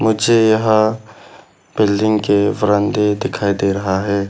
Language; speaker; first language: Hindi; non-native, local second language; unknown